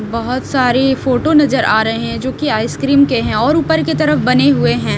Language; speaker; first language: Hindi; native; Hindi